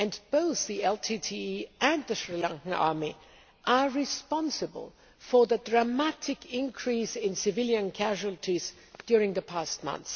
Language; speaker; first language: English; non-native, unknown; German